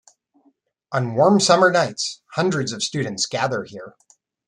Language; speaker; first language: English; native; English